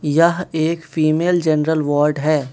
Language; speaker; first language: Hindi; non-native, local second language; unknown